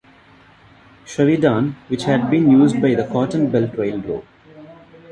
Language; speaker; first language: English; non-native, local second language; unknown